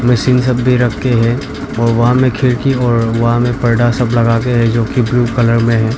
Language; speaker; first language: Hindi; non-native, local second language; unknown